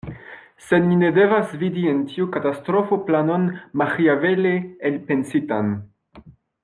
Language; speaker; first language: Esperanto; non-native, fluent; French